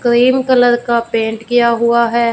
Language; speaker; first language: Hindi; non-native, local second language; Punjabi